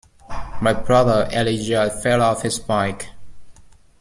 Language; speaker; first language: English; native; English